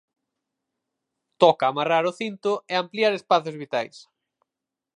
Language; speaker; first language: Galician; native; Galician